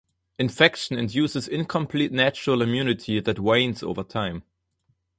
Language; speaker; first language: English; non-native, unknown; German